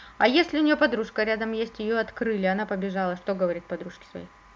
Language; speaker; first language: Russian; native; Russian